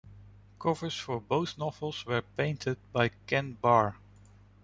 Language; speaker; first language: English; non-native, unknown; Dutch